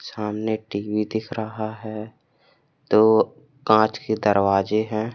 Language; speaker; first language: Hindi; native; Hindi